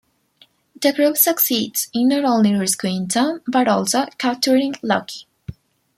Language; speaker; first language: English; non-native, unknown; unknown